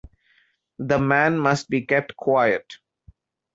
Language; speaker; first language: English; non-native, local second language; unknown